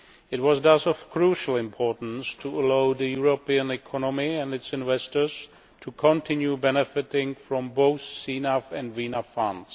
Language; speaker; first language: English; non-native, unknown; Czech